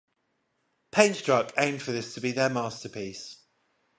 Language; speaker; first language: English; native; English